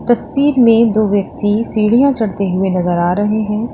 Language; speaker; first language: Hindi; native; Hindi